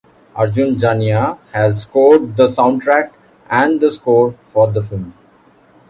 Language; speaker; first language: English; non-native, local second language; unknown